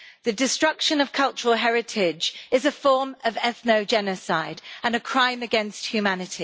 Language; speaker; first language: English; native; English